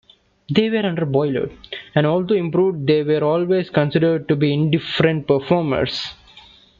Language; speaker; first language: English; non-native, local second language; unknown